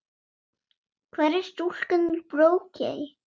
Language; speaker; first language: Icelandic; non-native, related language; Swedish